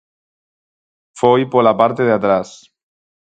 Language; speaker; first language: Galician; non-native, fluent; Spanish